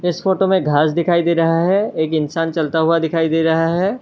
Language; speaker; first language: Hindi; non-native, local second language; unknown